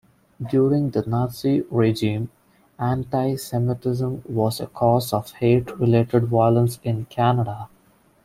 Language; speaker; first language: English; non-native, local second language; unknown